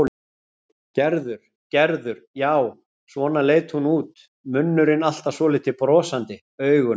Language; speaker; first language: Icelandic; native; Icelandic